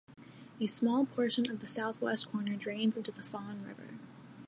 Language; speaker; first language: English; native; English